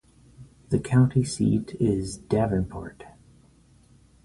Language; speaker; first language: English; native; English